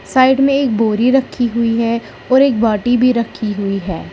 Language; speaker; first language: Hindi; native; Hindi